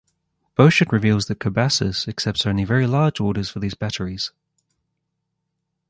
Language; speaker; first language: English; native; English